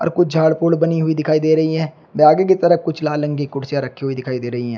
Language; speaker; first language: Hindi; native; Hindi